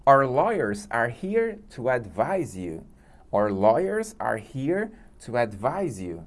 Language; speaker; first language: English; non-native, fluent; Portuguese